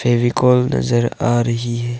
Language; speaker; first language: Hindi; non-native, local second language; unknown